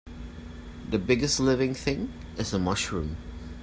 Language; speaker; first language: English; non-native, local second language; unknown